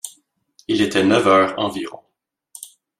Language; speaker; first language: French; native; French